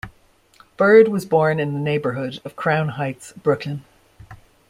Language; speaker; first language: English; native; English